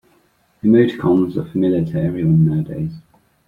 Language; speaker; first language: English; native; English